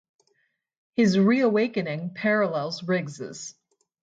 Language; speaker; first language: English; native; English